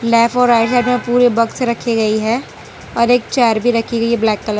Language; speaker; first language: Hindi; non-native, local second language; Gujarati